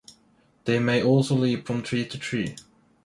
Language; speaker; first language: English; non-native, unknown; Swedish